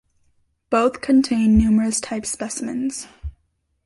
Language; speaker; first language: English; native; English